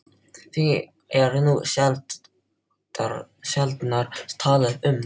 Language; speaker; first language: Icelandic; non-native, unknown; Filipino